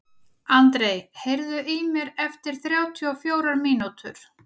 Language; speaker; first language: Icelandic; native; Icelandic